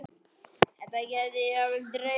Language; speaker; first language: Icelandic; native; Icelandic